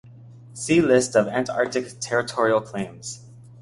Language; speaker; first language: English; native; English